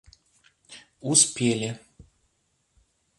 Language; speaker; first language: Russian; native; Russian